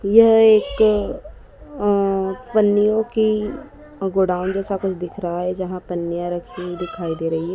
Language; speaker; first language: Hindi; native; Hindi